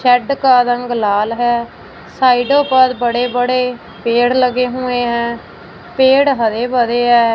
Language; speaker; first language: Hindi; non-native, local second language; Punjabi